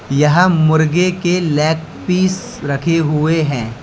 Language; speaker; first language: Hindi; native; Hindi